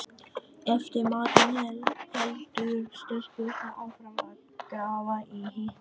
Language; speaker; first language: Icelandic; non-native, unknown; Vietnamese